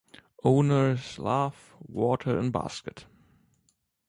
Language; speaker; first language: English; non-native, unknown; German